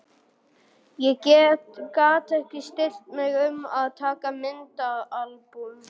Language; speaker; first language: Icelandic; non-native, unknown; German